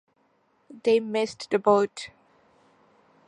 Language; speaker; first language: English; native; English